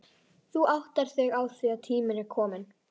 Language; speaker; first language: Icelandic; native; Icelandic